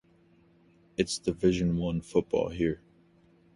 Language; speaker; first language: English; native; English